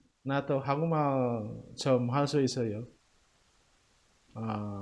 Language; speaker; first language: Korean; non-native, learner; Indonesian